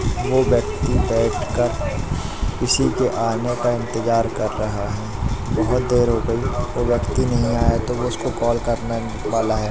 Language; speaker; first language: Hindi; native; Hindi